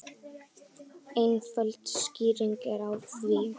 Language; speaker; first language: Icelandic; native; Icelandic